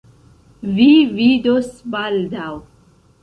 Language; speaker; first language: Esperanto; non-native, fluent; Central Kurdish